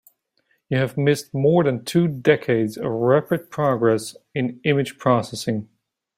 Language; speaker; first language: English; native; English